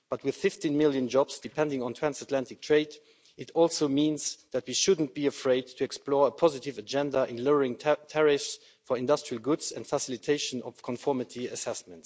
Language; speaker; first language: English; non-native, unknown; Luxembourgish